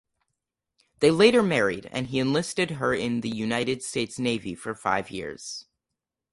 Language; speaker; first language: English; native; English